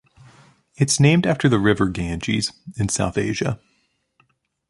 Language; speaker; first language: English; native; English